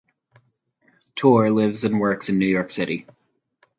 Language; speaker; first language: English; native; English